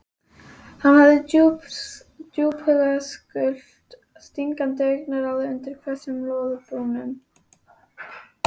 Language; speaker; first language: Icelandic; native; Icelandic